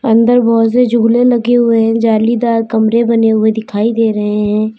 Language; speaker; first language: Hindi; native; Hindi